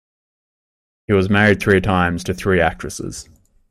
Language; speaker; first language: English; native; English